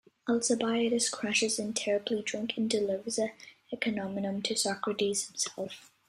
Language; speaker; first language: English; native; English